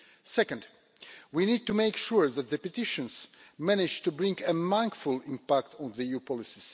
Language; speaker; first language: English; non-native, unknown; Russian